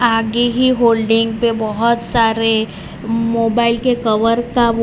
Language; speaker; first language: Hindi; non-native, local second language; Gujarati